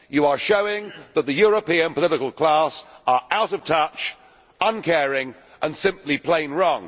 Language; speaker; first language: English; native; English